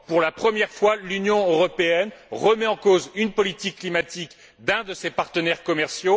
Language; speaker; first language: French; native; French